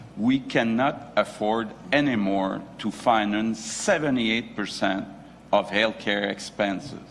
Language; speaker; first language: English; non-native, fluent; French